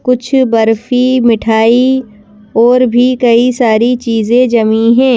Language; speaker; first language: Hindi; native; Hindi